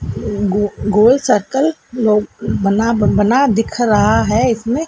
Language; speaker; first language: Hindi; native; Hindi